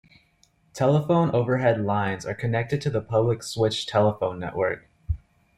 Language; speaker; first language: English; native; English